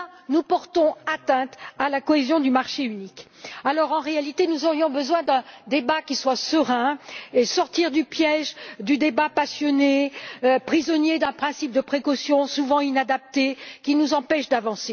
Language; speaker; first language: French; native; French